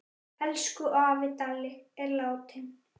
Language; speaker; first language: Icelandic; native; Icelandic